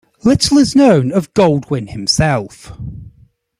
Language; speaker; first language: English; native; English